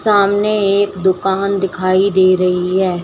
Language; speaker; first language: Hindi; native; Hindi